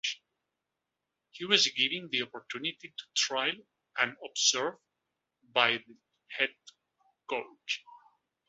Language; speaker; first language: English; non-native, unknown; Catalan